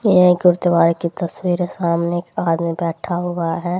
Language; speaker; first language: Hindi; native; Hindi